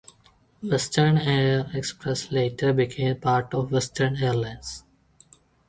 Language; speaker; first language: English; non-native, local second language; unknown